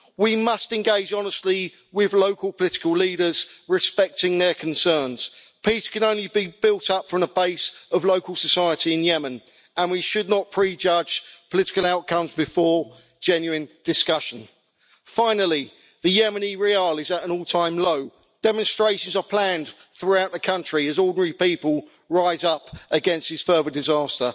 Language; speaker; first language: English; native; English